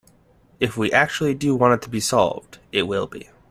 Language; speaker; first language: English; native; English